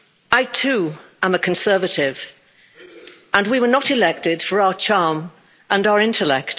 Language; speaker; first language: English; native; English